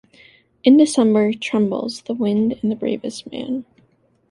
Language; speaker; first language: English; native; English